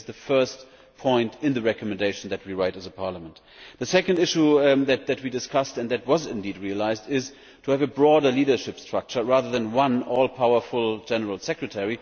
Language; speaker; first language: English; non-native, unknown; German